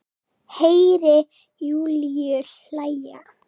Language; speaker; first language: Icelandic; non-native, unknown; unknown